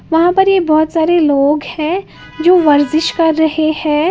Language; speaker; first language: Hindi; native; Hindi